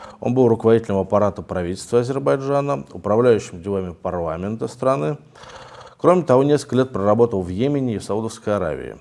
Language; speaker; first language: Russian; native; Russian